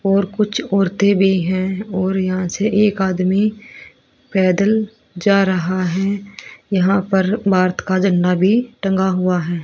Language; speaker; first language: Hindi; native; Hindi